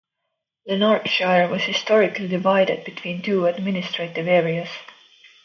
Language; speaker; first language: English; non-native, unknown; Estonian